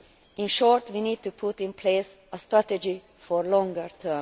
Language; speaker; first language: English; non-native, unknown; Hungarian